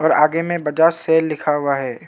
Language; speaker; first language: Hindi; non-native, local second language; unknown